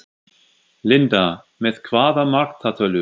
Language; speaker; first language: Icelandic; non-native, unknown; German